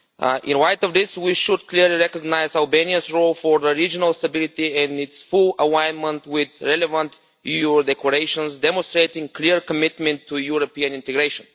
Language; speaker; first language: English; non-native, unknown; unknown